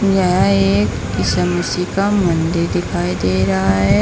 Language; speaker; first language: Hindi; native; Hindi